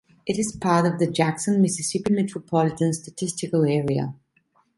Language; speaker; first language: English; non-native, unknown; Italian